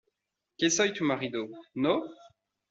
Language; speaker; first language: Spanish; non-native, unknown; French